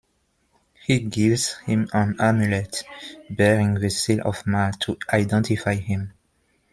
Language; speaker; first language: English; non-native, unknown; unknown